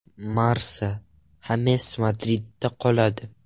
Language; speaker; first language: Uzbek; non-native, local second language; Russian